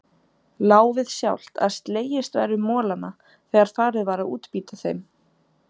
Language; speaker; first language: Icelandic; native; Icelandic